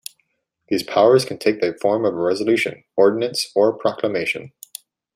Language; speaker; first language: English; native; English